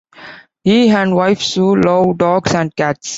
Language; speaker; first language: English; non-native, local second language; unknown